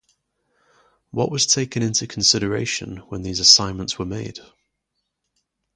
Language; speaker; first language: English; native; English